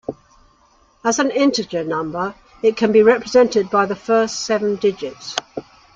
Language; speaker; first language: English; native; English